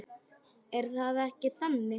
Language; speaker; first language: Icelandic; non-native, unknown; Polish